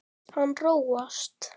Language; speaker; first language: Icelandic; native; Icelandic